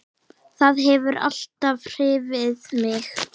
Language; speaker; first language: Icelandic; native; Icelandic